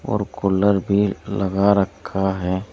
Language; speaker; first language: Hindi; native; Hindi